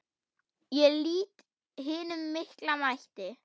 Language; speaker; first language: Icelandic; non-native, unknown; German